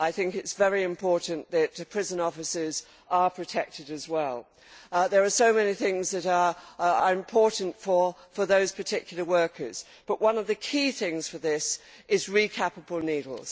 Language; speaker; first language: English; native; English